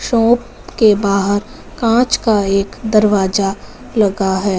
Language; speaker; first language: Hindi; non-native, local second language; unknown